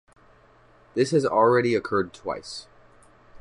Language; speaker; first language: English; native; English